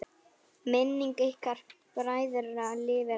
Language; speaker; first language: Icelandic; native; Icelandic